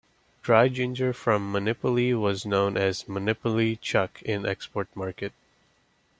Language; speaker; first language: English; native; English